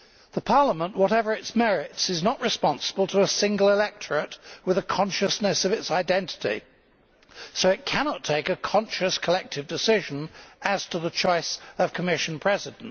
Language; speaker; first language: English; native; English